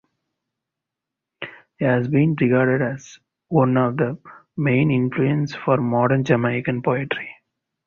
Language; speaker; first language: English; non-native, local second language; Tamil